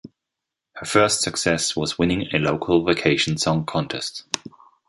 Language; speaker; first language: English; non-native, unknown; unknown